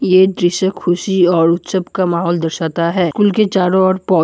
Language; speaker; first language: Hindi; non-native, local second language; Assamese